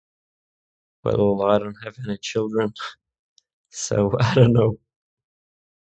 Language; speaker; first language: English; non-native, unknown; Czech